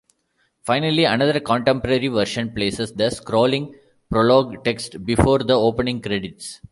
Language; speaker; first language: English; non-native, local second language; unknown